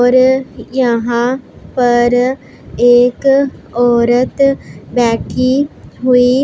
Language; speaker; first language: Hindi; non-native, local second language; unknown